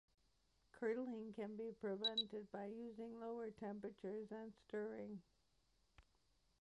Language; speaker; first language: English; native; English